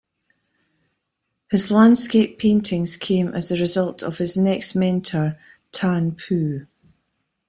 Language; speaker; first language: English; native; English